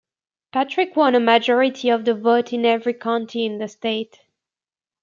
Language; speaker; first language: English; native; English